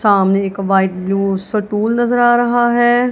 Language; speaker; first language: Hindi; non-native, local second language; Punjabi